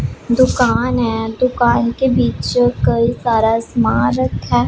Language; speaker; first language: Hindi; non-native, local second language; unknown